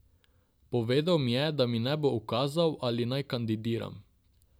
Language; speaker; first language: Slovenian; non-native, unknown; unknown